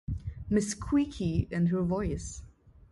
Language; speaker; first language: English; non-native, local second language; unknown